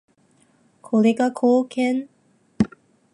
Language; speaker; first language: Japanese; non-native, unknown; Chinese